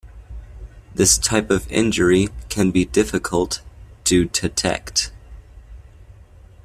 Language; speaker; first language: English; native; English